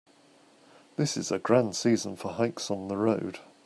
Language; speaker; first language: English; native; English